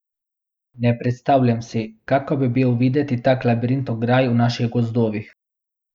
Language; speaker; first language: Slovenian; non-native, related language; Bosnian